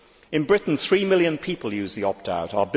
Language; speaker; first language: English; native; English